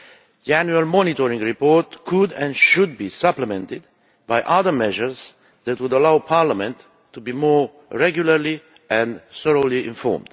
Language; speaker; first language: English; non-native, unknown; Romanian